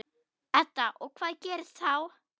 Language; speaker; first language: Icelandic; non-native, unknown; German